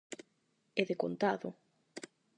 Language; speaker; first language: Galician; non-native, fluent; Spanish